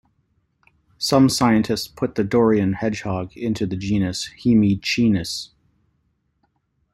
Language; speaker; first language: English; native; English